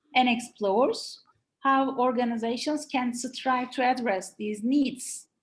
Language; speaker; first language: English; non-native, fluent; Turkish